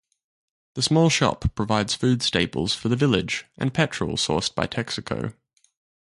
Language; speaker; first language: English; native; English